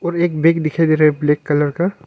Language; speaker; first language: Hindi; non-native, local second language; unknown